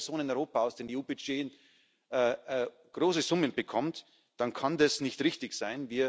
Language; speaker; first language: German; native; German